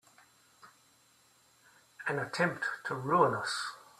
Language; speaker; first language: English; native; English